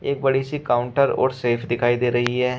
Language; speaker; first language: Hindi; native; Hindi